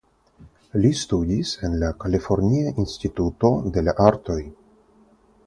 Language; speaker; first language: Esperanto; non-native, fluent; Russian